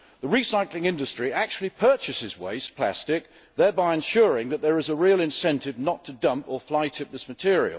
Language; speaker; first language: English; native; English